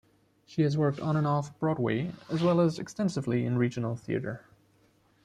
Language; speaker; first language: English; non-native, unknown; German